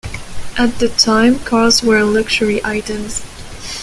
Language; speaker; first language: English; non-native, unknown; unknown